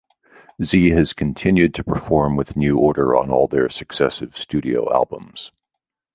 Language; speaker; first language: English; native; English